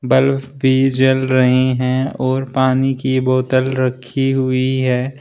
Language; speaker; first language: Hindi; native; Hindi